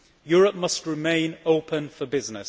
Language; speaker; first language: English; native; English